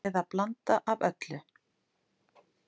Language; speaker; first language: Icelandic; native; Icelandic